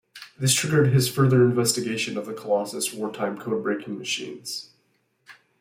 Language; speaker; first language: English; native; English